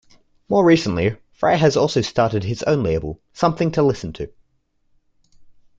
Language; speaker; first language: English; native; English